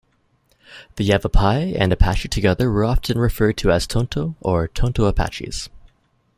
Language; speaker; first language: English; native; English